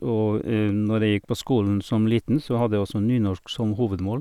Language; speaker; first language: Norwegian; native; Norwegian